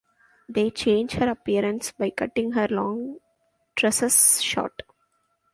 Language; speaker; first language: English; non-native, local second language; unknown